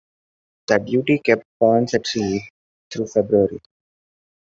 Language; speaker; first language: English; non-native, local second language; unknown